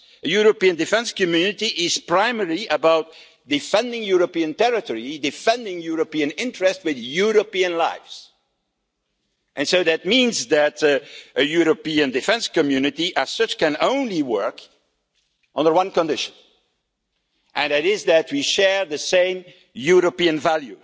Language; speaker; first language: English; non-native, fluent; Dutch